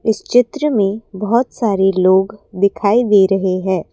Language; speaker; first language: Hindi; non-native, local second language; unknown